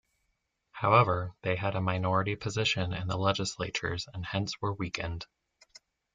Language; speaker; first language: English; native; English